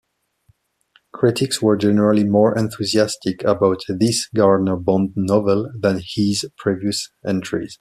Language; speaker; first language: English; non-native, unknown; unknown